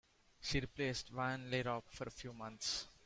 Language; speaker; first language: English; non-native, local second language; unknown